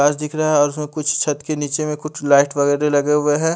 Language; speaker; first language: Hindi; native; Hindi